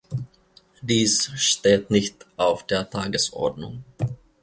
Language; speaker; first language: German; non-native, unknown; Finnish